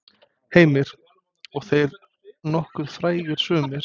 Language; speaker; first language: Icelandic; non-native, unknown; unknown